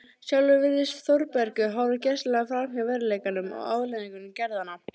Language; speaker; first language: Icelandic; native; Icelandic